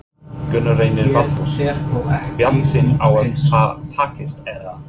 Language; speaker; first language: Icelandic; non-native, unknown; English